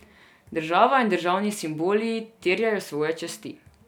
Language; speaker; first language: Slovenian; non-native, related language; Serbian